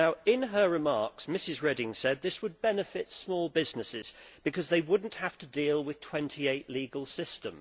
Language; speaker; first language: English; native; English